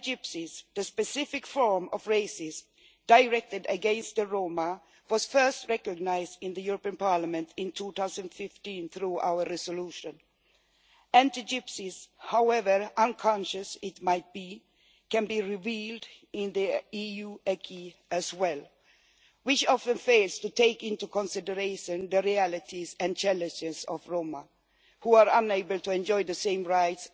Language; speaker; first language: English; non-native, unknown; Swedish